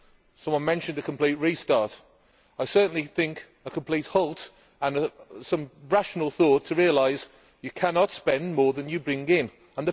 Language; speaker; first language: English; native; English